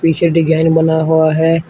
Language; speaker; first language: Hindi; native; Hindi